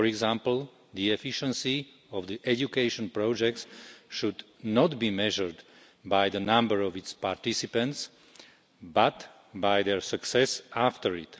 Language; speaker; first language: English; non-native, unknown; Slovak